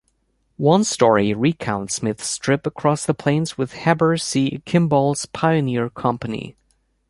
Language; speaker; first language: English; native; English